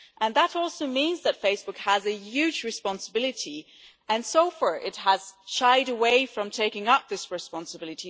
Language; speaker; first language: English; non-native, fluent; German